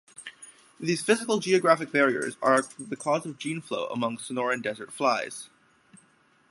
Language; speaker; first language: English; native; English